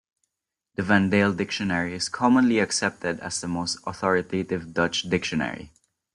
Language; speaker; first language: English; non-native, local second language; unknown